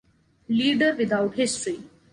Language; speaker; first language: English; non-native, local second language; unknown